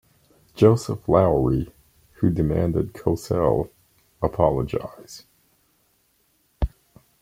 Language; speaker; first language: English; native; English